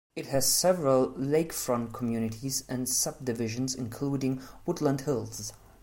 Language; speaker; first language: English; non-native, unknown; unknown